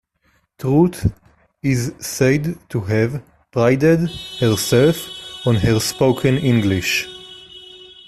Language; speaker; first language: English; non-native, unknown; Hebrew